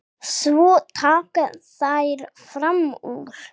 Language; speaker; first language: Icelandic; non-native, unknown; English